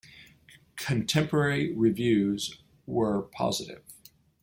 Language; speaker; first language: English; native; English